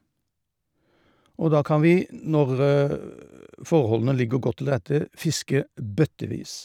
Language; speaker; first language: Norwegian; native; Norwegian